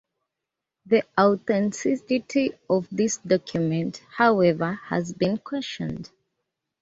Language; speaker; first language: English; native; English